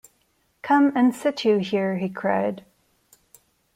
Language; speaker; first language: English; non-native, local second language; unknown